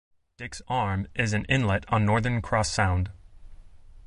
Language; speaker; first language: English; native; English